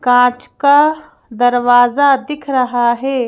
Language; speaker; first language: Hindi; native; Hindi